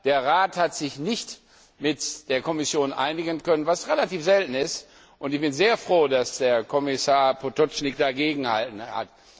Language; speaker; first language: German; non-native, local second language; Luxembourgish